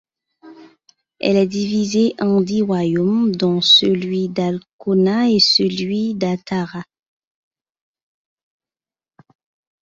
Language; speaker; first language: French; non-native, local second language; Haitian Creole